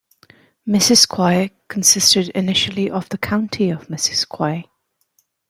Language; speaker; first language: English; native; English